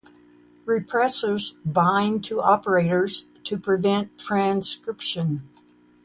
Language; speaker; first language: English; native; English